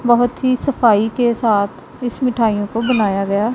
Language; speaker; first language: Hindi; non-native, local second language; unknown